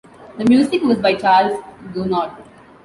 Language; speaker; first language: English; non-native, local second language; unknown